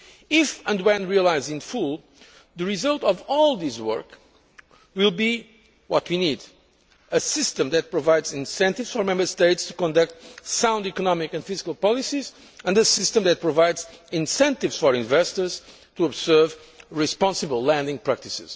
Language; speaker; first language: English; non-native, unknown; Portuguese